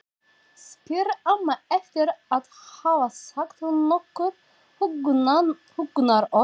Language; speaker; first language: Icelandic; non-native, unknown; Turkish